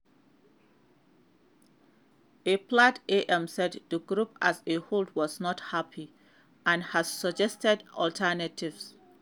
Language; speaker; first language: English; non-native, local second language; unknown